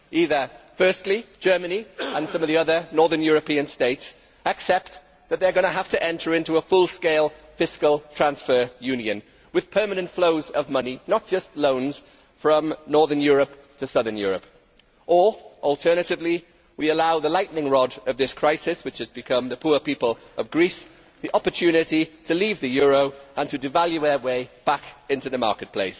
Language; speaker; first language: English; native; English